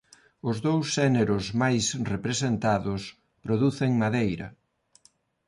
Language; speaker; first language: Galician; non-native, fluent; Spanish